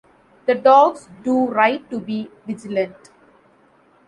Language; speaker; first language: English; non-native, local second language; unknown